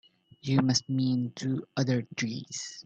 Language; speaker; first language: English; non-native, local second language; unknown